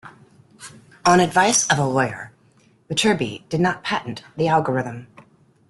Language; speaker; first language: English; native; English